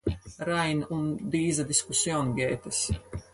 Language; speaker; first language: German; non-native, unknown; Latvian